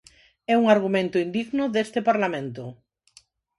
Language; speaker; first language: Galician; non-native, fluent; Spanish